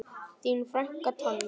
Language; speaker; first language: Icelandic; non-native, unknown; Vietnamese